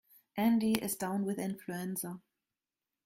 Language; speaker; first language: English; non-native, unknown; German